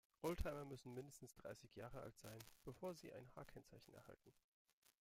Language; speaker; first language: German; native; German